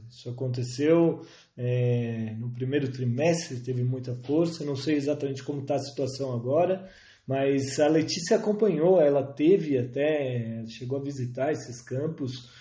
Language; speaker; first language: Portuguese; native; Portuguese